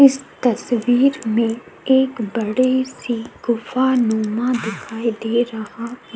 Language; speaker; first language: Hindi; native; Hindi